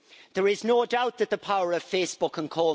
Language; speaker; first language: English; native; English